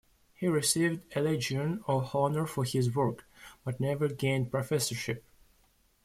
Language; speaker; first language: English; non-native, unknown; Russian